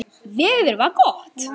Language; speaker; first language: Icelandic; native; Icelandic